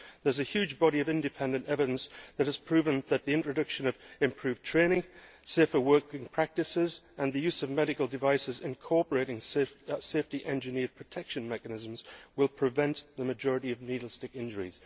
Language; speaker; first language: English; native; English